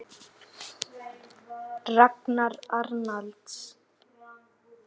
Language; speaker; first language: Icelandic; native; Icelandic